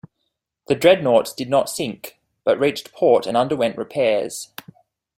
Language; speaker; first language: English; native; English